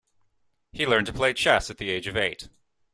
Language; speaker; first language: English; native; English